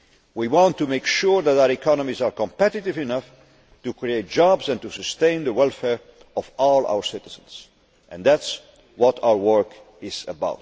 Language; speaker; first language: English; non-native, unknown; Dutch